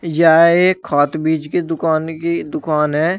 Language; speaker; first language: Hindi; native; Hindi